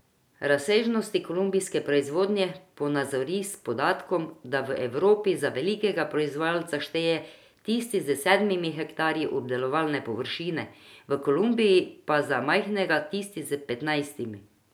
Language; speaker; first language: Slovenian; non-native, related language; Croatian